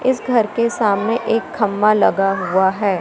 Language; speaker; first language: Hindi; native; Hindi